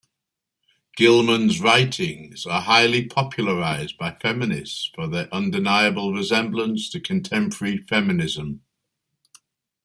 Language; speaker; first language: English; native; English